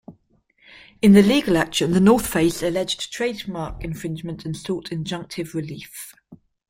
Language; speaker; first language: English; native; English